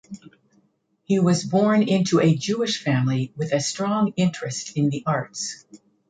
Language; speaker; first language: English; native; English